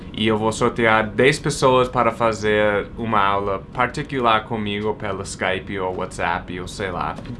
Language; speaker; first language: Portuguese; non-native, fluent; English